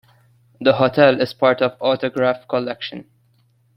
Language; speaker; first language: English; non-native, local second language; Maltese